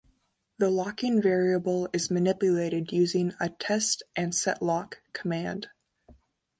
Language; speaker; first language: English; native; English